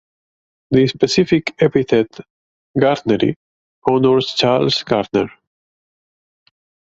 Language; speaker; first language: English; native; English